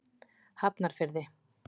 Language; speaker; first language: Icelandic; native; Icelandic